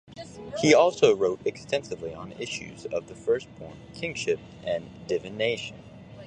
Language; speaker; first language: English; native; English